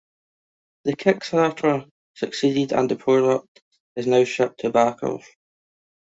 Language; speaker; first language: English; native; English